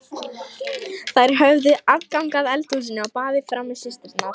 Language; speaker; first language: Icelandic; non-native, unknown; Lithuanian